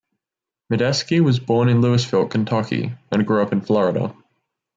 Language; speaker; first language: English; native; English